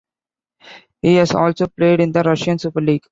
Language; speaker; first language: English; non-native, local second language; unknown